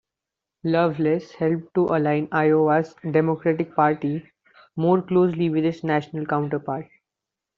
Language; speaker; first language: English; non-native, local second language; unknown